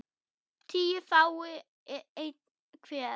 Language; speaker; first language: Icelandic; non-native, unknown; German